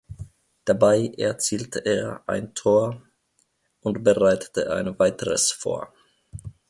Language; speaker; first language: German; non-native, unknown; Finnish